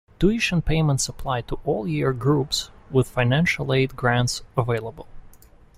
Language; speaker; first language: English; non-native, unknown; Russian